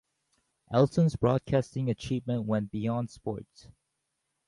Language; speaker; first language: English; native; English